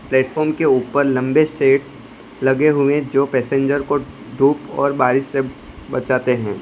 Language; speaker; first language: Hindi; non-native, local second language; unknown